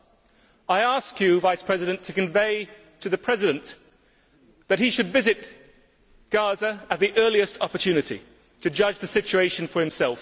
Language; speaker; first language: English; native; English